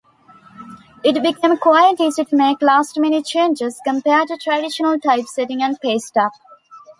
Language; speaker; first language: English; non-native, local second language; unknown